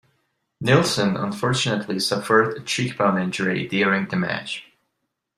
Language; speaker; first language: English; non-native, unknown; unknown